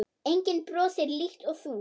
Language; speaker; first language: Icelandic; non-native, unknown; German